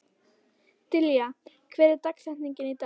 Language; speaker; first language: Icelandic; native; Icelandic